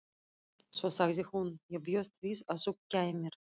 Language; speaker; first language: Icelandic; non-native, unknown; Russian